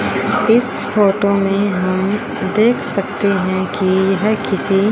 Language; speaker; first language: Hindi; native; Hindi